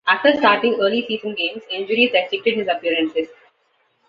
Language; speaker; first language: English; non-native, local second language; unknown